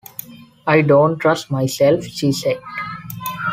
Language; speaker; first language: English; non-native, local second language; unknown